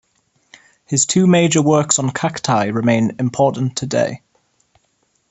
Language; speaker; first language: English; native; English